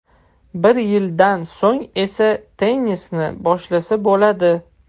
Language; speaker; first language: Uzbek; non-native, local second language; Russian